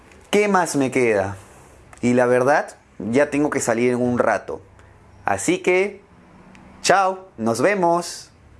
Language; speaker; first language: Spanish; native; Spanish